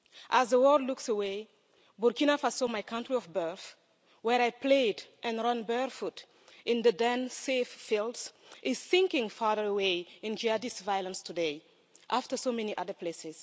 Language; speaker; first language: English; non-native, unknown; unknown